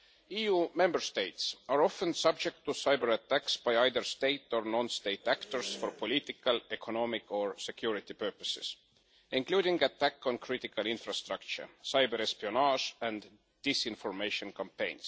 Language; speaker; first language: English; non-native, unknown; Estonian